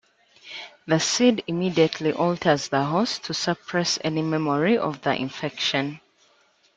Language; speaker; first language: English; native; English